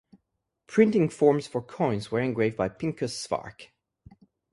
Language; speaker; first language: English; non-native, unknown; French